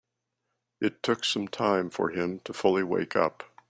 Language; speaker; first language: English; native; English